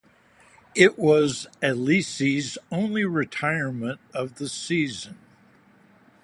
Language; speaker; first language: English; native; English